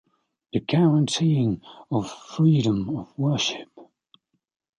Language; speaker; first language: English; native; English